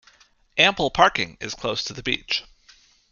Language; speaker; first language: English; native; English